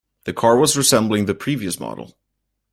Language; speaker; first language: English; native; English